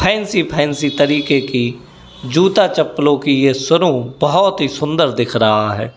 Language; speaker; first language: Hindi; native; Hindi